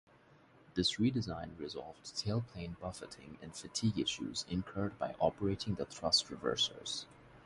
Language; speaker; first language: English; non-native, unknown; Bangla